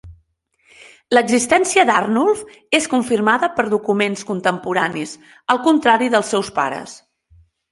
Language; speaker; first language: Catalan; non-native, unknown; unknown